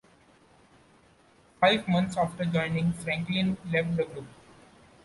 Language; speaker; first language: English; non-native, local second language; Marathi